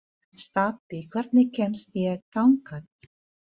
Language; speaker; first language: Icelandic; non-native, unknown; Filipino